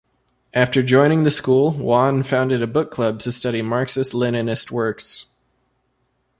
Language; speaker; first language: English; native; English